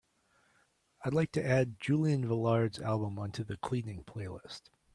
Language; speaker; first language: English; native; English